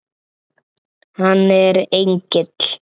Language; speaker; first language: Icelandic; native; Icelandic